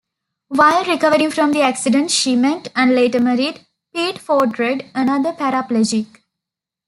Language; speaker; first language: English; non-native, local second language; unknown